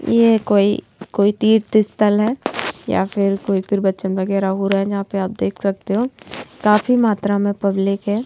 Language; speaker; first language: Hindi; native; Hindi